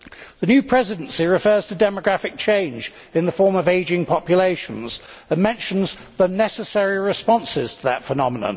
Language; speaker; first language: English; native; English